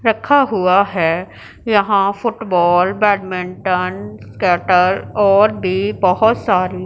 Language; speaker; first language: Hindi; non-native, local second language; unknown